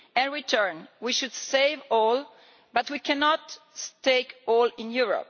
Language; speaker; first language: English; non-native, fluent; Italian